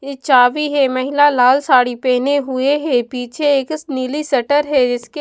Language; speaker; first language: Hindi; non-native, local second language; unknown